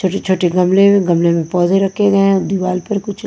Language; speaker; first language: Hindi; non-native, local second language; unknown